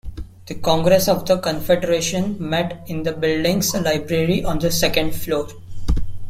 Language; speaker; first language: English; non-native, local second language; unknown